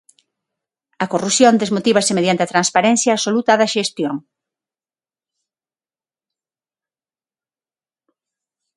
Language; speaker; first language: Galician; non-native, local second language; Spanish